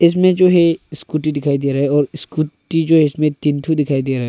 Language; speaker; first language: Hindi; non-native, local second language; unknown